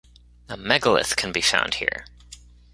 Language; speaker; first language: English; native; English